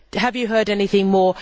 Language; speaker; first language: English; native; English